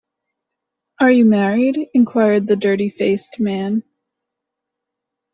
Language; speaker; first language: English; native; English